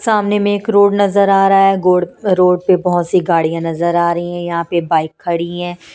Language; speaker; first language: Hindi; non-native, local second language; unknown